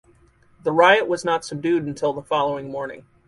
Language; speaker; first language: English; native; English